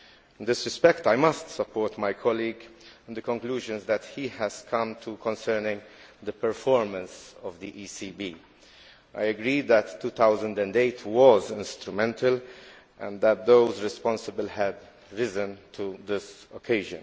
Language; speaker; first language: English; non-native, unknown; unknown